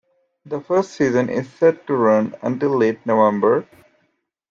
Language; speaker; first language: English; native; English